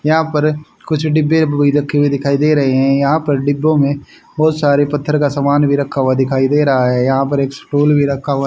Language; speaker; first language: Hindi; native; Hindi